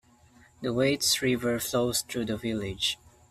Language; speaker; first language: English; non-native, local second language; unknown